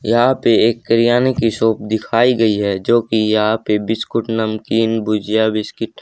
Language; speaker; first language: Hindi; native; Hindi